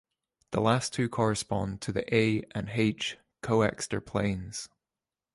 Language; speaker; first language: English; native; English